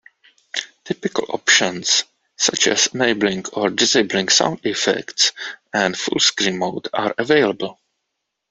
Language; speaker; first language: English; non-native, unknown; Czech